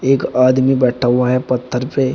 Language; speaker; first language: Hindi; native; Hindi